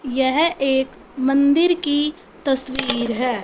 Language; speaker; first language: Hindi; non-native, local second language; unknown